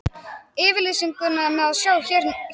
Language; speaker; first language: Icelandic; native; Icelandic